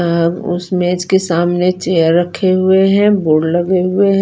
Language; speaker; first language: Hindi; non-native, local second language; Punjabi